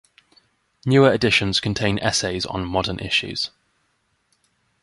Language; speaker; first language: English; native; English